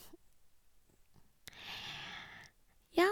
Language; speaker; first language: Norwegian; non-native, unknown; Ga